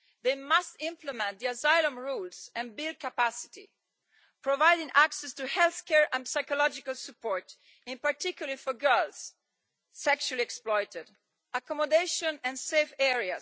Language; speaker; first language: English; non-native, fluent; Italian